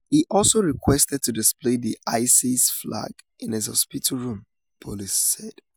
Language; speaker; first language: English; non-native, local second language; Yoruba